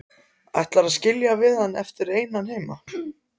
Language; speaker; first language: Icelandic; non-native, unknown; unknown